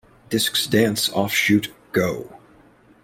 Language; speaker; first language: English; native; English